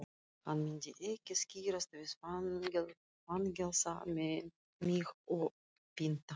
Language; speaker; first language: Icelandic; non-native, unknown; Russian